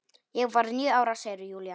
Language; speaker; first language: Icelandic; non-native, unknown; Polish